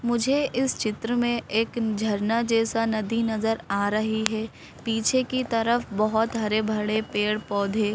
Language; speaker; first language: Hindi; native; Hindi